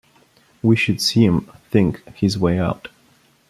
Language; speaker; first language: English; non-native, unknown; Bulgarian